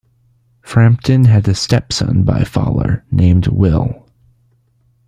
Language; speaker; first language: English; native; English